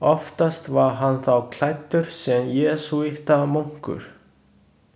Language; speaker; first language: Icelandic; non-native, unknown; Chinese